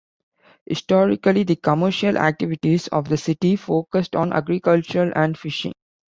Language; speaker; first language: English; non-native, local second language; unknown